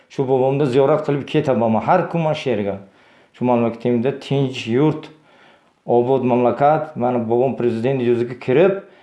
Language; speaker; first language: Uzbek; non-native, local second language; Tajik